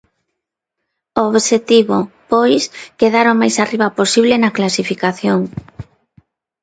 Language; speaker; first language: Galician; non-native, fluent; Spanish